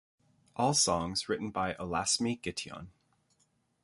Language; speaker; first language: English; native; English